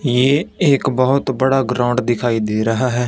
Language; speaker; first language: Hindi; non-native, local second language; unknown